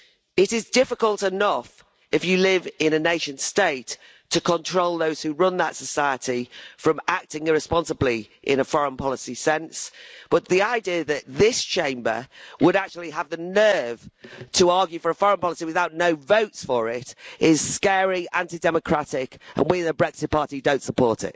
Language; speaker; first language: English; native; English